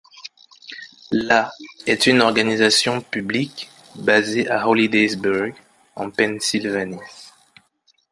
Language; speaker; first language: French; non-native, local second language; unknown